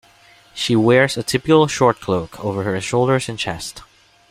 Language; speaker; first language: English; non-native, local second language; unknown